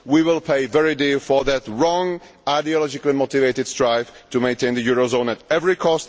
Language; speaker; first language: English; non-native, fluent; Czech